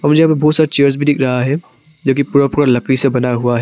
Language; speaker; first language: Hindi; non-native, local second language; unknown